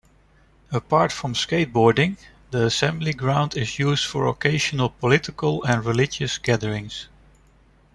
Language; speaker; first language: English; non-native, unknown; Dutch